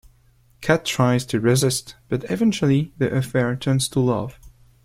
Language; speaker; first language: English; non-native, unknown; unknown